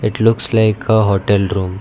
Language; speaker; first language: English; non-native, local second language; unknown